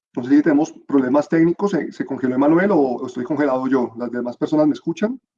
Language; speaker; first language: Spanish; native; Spanish